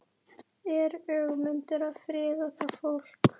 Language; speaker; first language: Icelandic; native; Icelandic